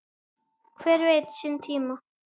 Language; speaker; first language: Icelandic; native; Icelandic